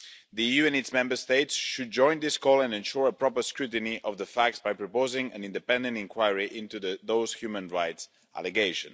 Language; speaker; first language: English; non-native, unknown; Spanish